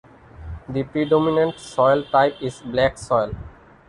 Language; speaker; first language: English; non-native, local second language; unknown